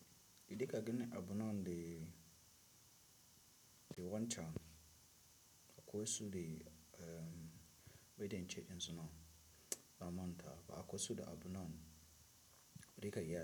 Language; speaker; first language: Hausa; non-native, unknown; Tiv